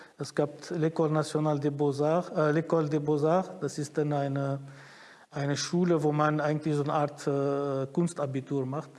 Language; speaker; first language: German; non-native, fluent; Arabic